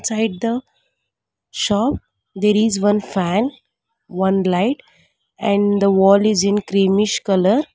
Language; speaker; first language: English; non-native, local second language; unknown